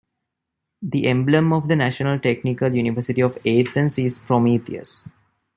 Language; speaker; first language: English; non-native, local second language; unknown